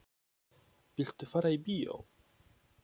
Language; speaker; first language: Icelandic; non-native, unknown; Polish